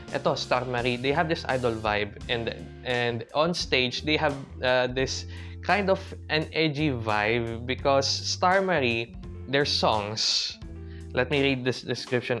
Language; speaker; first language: English; non-native, local second language; Filipino